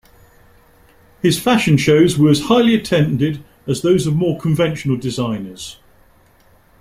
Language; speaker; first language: English; native; English